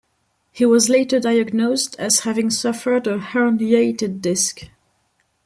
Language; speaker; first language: English; non-native, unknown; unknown